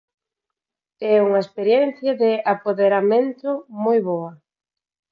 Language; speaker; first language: Galician; non-native, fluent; Spanish